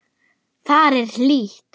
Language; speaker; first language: Icelandic; non-native, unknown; German